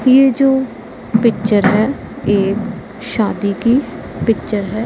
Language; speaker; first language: Hindi; non-native, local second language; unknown